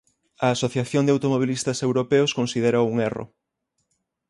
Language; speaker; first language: Galician; native; Galician